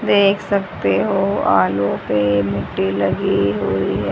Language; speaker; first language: Hindi; native; Hindi